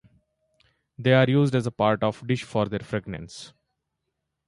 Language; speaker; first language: English; non-native, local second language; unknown